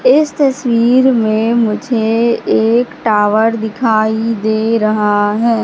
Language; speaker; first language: Hindi; native; Hindi